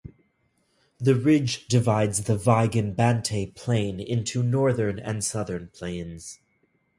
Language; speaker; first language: English; native; English